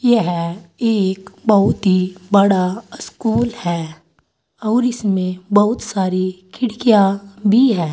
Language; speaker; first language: Hindi; native; Hindi